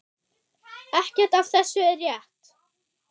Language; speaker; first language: Icelandic; non-native, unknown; German